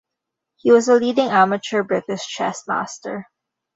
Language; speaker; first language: English; non-native, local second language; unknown